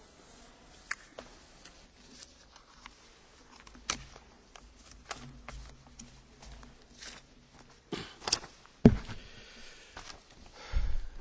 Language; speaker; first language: English; non-native, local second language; Maltese